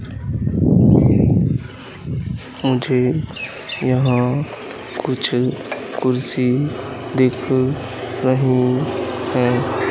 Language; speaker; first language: Hindi; native; Hindi